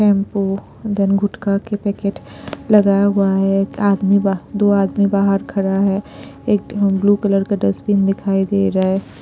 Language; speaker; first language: Hindi; non-native, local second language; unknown